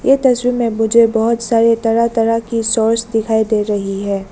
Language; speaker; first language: Hindi; non-native, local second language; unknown